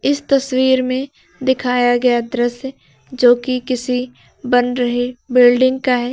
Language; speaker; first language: Hindi; native; Hindi